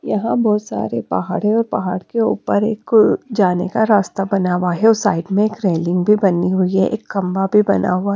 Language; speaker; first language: Hindi; non-native, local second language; Punjabi